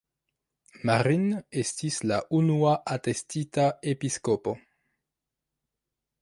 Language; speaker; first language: Esperanto; non-native, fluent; French